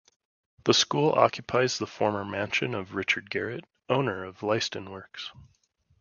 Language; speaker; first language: English; native; English